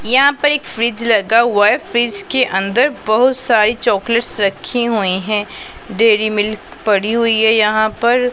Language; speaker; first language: Hindi; non-native, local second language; Punjabi